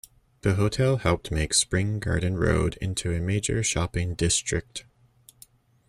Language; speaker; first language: English; native; English